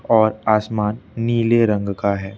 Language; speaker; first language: Hindi; native; Hindi